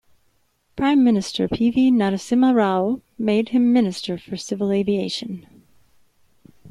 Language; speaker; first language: English; native; English